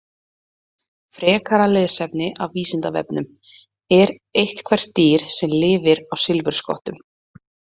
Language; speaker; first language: Icelandic; native; Icelandic